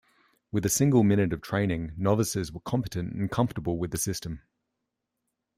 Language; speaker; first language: English; native; English